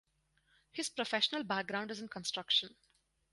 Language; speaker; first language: English; non-native, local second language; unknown